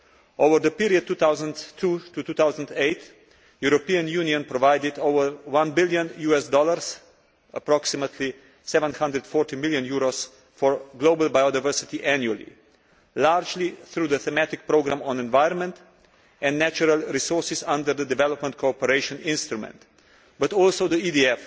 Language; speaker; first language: English; non-native, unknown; Slovenian